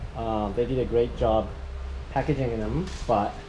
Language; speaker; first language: English; non-native, fluent; Japanese